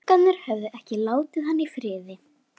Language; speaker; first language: Icelandic; native; Icelandic